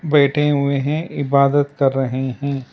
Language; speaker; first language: Hindi; non-native, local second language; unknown